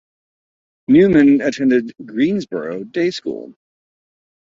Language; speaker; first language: English; native; English